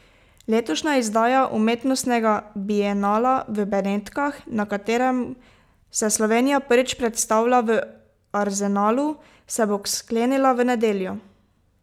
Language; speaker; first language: Slovenian; native; Slovenian